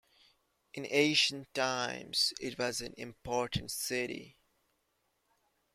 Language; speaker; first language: English; native; English